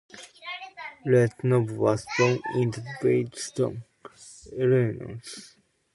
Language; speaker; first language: English; non-native, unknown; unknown